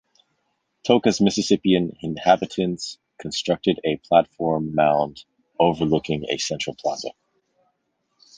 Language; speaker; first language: English; native; English